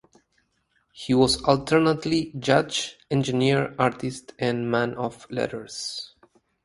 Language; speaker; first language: English; native; English